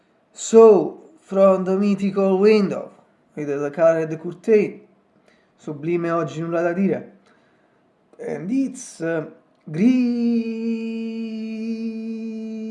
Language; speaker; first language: English; non-native, fluent; Italian